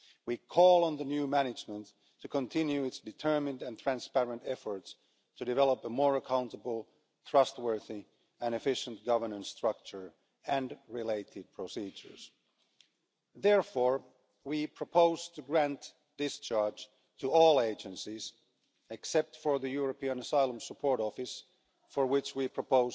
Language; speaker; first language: English; non-native, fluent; Finnish